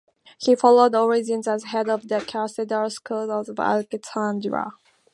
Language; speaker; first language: English; native; English